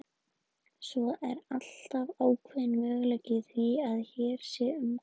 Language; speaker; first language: Icelandic; native; Icelandic